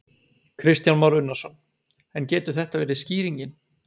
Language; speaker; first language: Icelandic; native; Icelandic